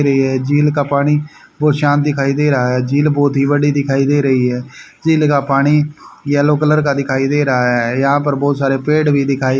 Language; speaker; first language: Hindi; native; Hindi